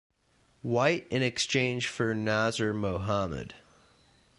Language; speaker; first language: English; native; English